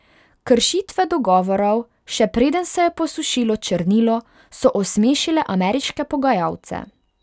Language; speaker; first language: Slovenian; non-native, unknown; Hungarian